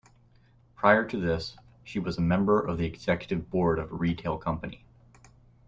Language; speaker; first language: English; native; English